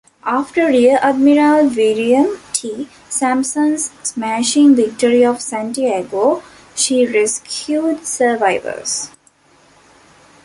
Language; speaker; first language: English; non-native, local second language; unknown